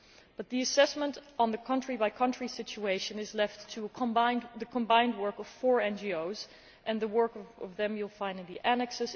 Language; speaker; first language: English; non-native, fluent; Dutch